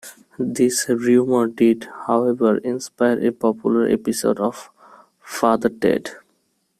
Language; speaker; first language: English; non-native, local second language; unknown